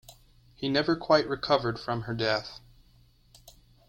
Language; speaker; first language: English; native; English